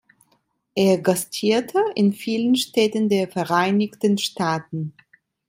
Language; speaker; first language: German; non-native, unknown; Italian